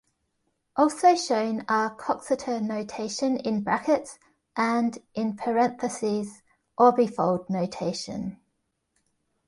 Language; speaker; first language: English; native; English